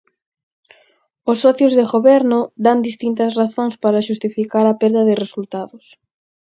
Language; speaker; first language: Galician; native; Galician